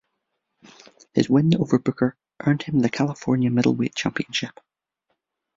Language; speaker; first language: English; native; English